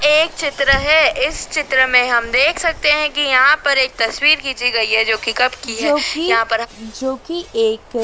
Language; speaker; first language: Hindi; native; Hindi